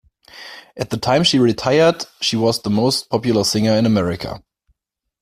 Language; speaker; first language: English; non-native, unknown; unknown